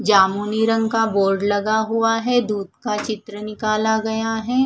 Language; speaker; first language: Hindi; non-native, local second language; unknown